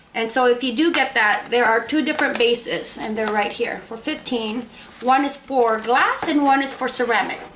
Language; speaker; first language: English; non-native, local second language; Filipino